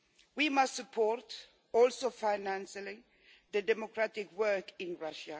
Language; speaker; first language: English; non-native, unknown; Swedish